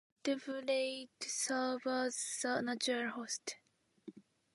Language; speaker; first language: English; non-native, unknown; Japanese